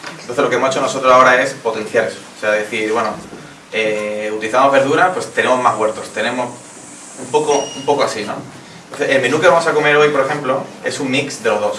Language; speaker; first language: Spanish; native; Spanish